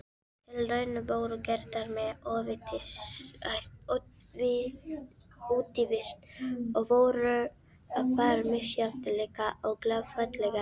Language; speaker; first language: Icelandic; non-native, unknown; Filipino